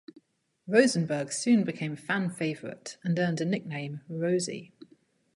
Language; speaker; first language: English; native; English